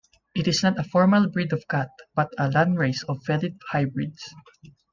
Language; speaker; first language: English; non-native, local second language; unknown